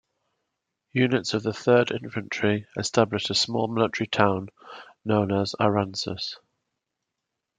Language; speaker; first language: English; native; English